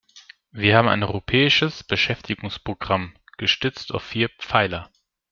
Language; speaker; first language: German; non-native, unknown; Greek